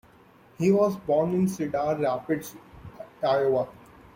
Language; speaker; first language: English; non-native, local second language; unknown